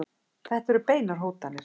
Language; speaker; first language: Icelandic; native; Icelandic